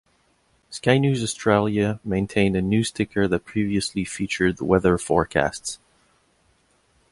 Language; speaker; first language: English; non-native, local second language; French